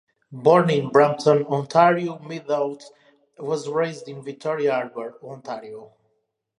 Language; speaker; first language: English; non-native, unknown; Portuguese